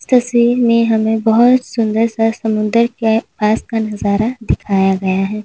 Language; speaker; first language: Hindi; native; Hindi